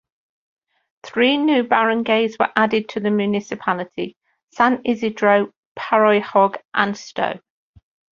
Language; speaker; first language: English; native; English